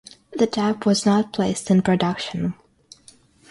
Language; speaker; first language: English; non-native, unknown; Russian